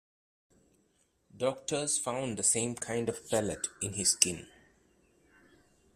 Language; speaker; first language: English; non-native, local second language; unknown